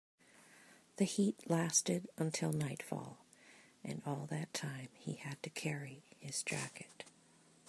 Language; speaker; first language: English; native; English